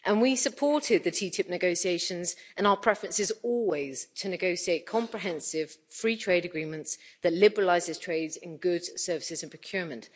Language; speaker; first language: English; native; English